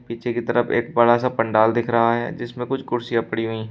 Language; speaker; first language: Hindi; native; Hindi